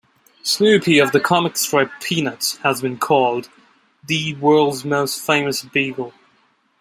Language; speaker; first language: English; non-native, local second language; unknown